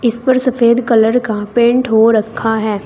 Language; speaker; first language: Hindi; native; Hindi